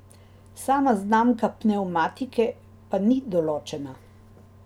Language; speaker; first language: Slovenian; native; Slovenian